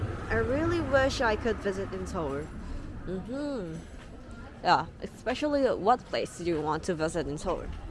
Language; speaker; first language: English; non-native, fluent; Korean